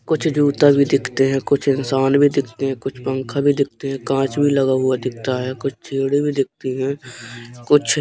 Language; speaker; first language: Hindi; native; Hindi